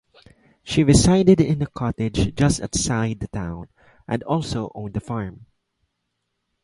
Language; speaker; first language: English; non-native, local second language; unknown